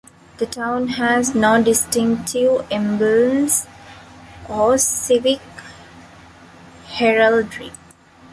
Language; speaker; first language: English; non-native, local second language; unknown